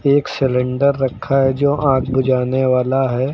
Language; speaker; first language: Hindi; native; Hindi